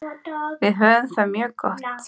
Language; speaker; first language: Icelandic; native; Icelandic